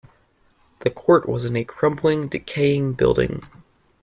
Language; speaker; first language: English; native; English